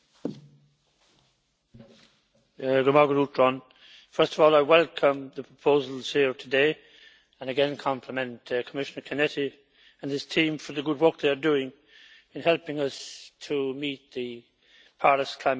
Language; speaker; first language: English; native; English